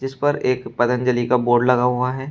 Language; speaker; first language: Hindi; native; Hindi